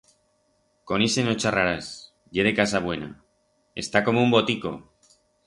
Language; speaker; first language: Aragonese; non-native, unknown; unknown